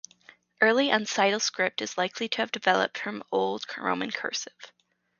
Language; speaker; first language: English; native; English